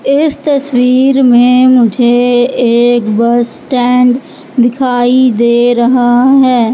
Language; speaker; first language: Hindi; native; Hindi